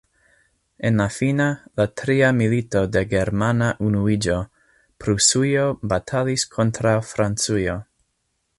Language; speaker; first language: Esperanto; non-native, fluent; English